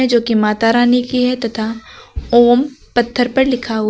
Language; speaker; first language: Hindi; native; Hindi